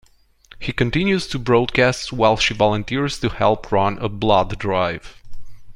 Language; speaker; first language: English; non-native, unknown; Romanian